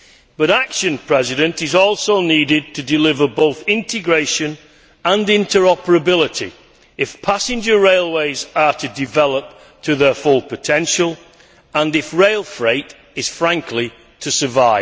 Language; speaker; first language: English; native; English